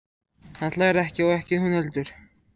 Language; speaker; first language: Icelandic; native; Icelandic